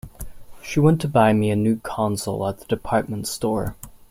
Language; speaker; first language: English; non-native, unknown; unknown